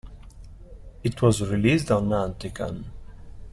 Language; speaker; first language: English; non-native, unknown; Italian